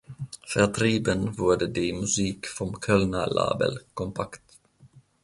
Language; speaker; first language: German; non-native, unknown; Finnish